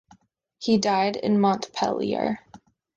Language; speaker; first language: English; native; English